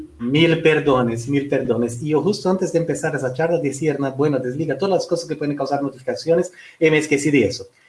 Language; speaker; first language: Spanish; non-native, related language; Portuguese